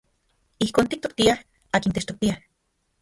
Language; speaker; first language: Central Puebla Nahuatl; non-native, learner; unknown